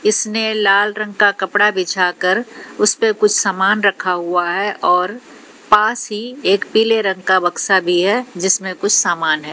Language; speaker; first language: Hindi; native; Hindi